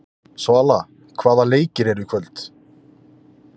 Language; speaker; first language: Icelandic; native; Icelandic